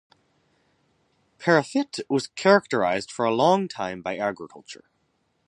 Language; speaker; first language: English; native; English